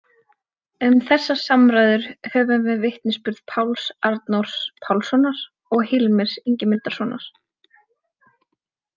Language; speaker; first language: Icelandic; native; Icelandic